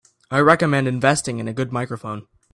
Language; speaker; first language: English; native; English